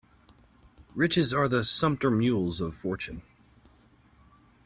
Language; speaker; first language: English; native; English